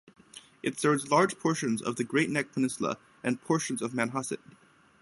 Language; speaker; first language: English; native; English